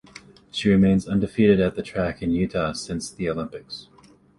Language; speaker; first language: English; native; English